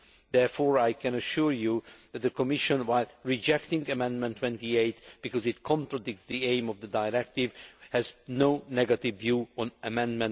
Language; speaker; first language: English; non-native, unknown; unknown